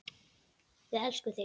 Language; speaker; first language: Icelandic; native; Icelandic